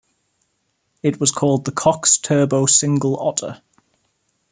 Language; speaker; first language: English; native; English